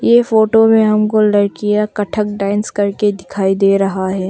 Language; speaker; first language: Hindi; early bilingual, other home language; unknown